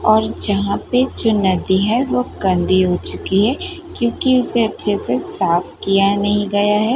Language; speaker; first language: Hindi; non-native, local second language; Gujarati